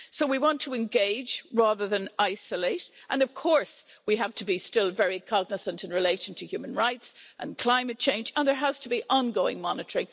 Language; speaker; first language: English; native; English